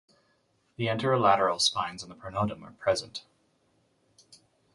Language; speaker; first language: English; native; English